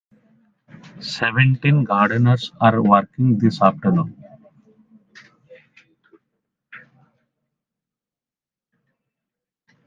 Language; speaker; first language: English; non-native, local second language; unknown